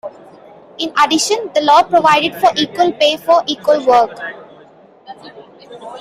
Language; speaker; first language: English; non-native, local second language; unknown